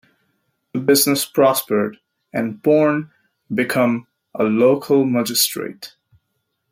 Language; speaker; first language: English; native; English